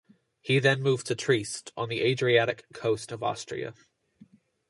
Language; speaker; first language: English; native; English